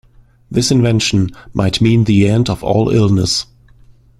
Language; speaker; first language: English; non-native, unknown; German